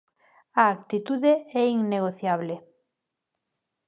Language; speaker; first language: Galician; non-native, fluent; Spanish